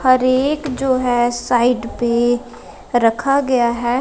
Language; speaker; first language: Hindi; non-native, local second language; Punjabi